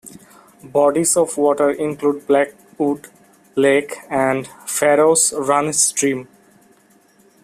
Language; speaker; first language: English; non-native, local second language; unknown